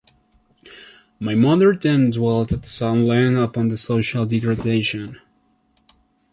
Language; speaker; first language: English; non-native, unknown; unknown